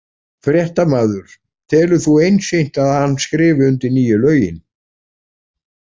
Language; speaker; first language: Icelandic; native; Icelandic